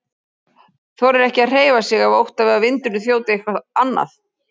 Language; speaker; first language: Icelandic; native; Icelandic